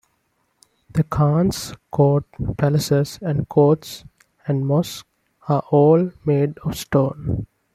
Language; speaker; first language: English; non-native, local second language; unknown